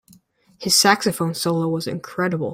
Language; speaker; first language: English; native; English